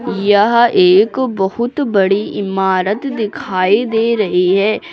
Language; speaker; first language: Hindi; native; Hindi